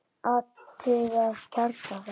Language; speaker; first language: Icelandic; native; Icelandic